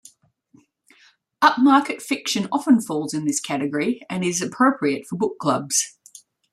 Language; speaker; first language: English; native; English